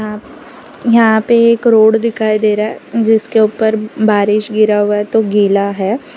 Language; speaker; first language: Hindi; non-native, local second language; Gujarati